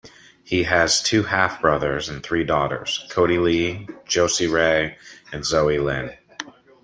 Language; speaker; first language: English; native; English